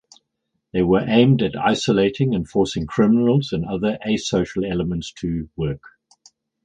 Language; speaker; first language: English; native; English